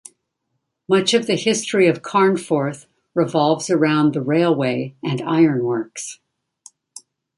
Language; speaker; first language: English; native; English